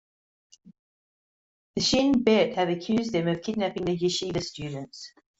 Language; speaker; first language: English; native; English